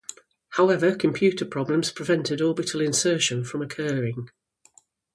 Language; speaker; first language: English; native; English